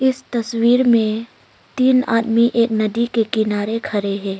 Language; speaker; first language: Hindi; early bilingual, other home language; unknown